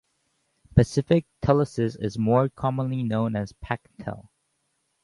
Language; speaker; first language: English; native; English